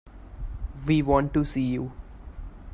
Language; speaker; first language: English; non-native, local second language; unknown